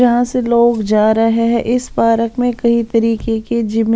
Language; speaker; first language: Hindi; non-native, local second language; Punjabi